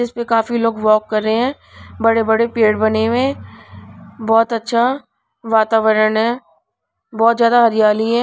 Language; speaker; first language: Hindi; non-native, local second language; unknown